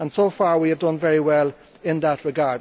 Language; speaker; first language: English; native; English